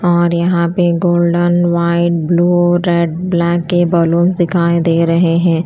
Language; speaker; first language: Hindi; non-native, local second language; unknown